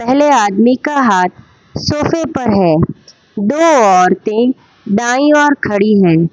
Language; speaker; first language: Hindi; non-native, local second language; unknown